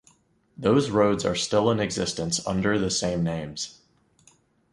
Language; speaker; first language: English; native; English